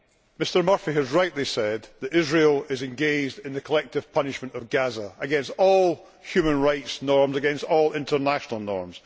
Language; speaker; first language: English; native; English